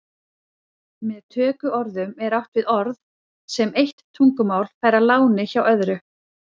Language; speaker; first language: Icelandic; native; Icelandic